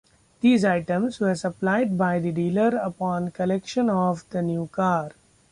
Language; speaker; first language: English; non-native, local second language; Marathi